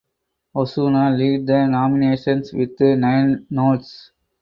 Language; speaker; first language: English; non-native, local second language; Tamil